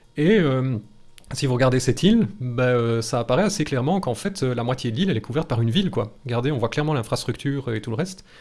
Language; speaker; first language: French; native; French